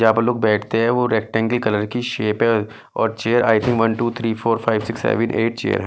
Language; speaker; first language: Hindi; native; Hindi